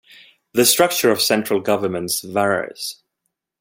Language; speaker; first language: English; non-native, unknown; Swedish